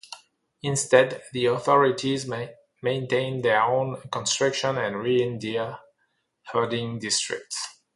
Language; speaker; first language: English; non-native, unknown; French